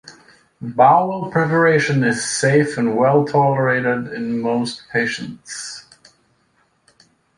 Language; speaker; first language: English; native; English